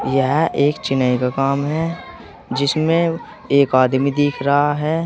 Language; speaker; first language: Hindi; native; Hindi